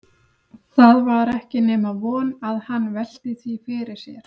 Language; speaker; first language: Icelandic; native; Icelandic